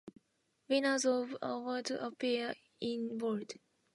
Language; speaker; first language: English; non-native, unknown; Japanese